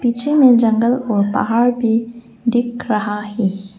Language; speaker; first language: Hindi; non-native, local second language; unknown